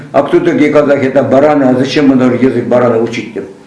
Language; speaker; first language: Russian; non-native, local second language; Kazakh